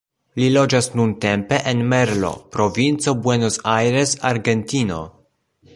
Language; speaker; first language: Esperanto; non-native, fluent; Polish